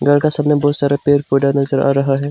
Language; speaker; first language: Hindi; non-native, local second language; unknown